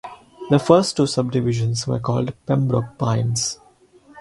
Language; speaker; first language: English; non-native, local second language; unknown